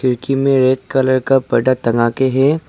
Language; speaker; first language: Hindi; non-native, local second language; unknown